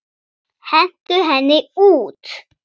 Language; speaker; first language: Icelandic; non-native, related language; Swedish